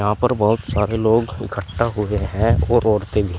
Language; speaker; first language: Hindi; native; Hindi